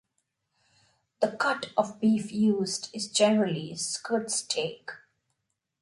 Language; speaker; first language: English; non-native, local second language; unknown